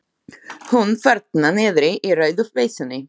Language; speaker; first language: Icelandic; non-native, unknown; Slovak